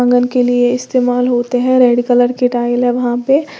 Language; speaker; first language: Hindi; native; Hindi